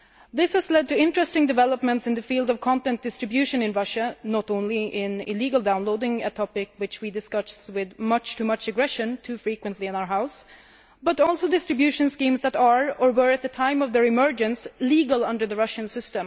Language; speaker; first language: English; non-native, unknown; Swedish